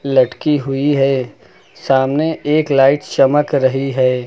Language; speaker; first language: Hindi; native; Hindi